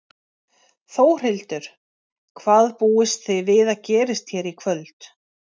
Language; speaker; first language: Icelandic; native; Icelandic